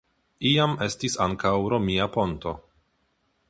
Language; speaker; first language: Esperanto; non-native, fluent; Polish